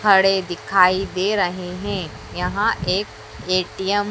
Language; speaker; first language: Hindi; native; Hindi